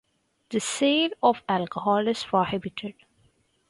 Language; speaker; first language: English; non-native, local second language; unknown